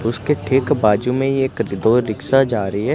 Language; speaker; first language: Hindi; non-native, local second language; Gujarati